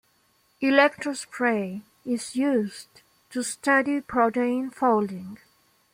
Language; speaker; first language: English; non-native, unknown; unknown